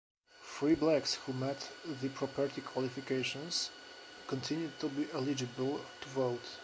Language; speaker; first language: English; non-native, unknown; Polish